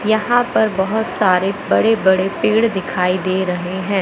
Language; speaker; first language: Hindi; native; Hindi